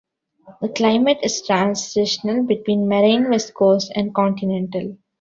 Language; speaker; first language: English; non-native, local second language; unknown